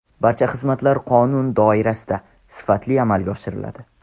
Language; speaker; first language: Uzbek; non-native, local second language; Tajik